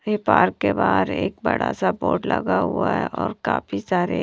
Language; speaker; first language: Hindi; non-native, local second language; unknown